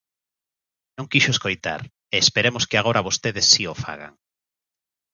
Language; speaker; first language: Galician; native; Galician